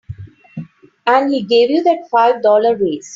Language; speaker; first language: English; non-native, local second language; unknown